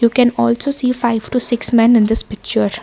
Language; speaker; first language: English; non-native, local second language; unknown